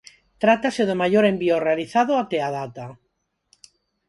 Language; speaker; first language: Galician; non-native, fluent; Spanish